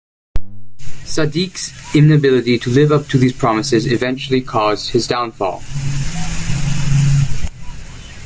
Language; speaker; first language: English; native; English